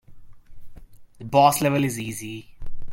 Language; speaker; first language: English; non-native, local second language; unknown